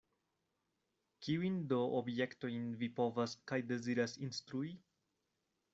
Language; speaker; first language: Esperanto; non-native, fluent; Spanish